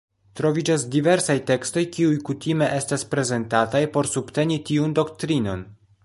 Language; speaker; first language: Esperanto; non-native, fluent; Polish